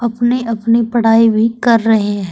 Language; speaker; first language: Hindi; native; Hindi